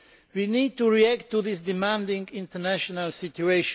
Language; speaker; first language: English; non-native, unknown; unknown